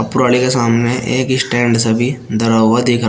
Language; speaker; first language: Hindi; native; Hindi